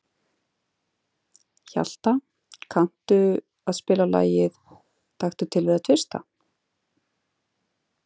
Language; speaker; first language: Icelandic; native; Icelandic